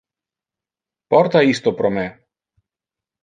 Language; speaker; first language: Interlingua; non-native, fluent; Italian